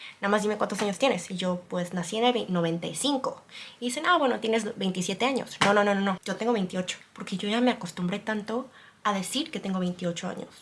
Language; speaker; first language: Spanish; non-native, fluent; Korean